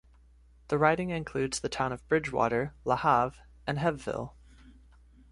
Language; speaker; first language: English; native; English